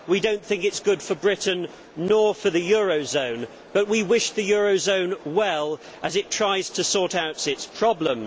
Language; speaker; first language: English; native; English